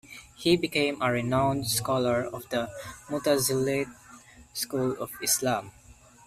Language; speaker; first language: English; non-native, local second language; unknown